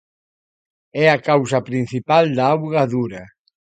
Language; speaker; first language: Galician; native; Galician